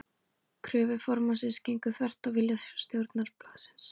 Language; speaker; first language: Icelandic; native; Icelandic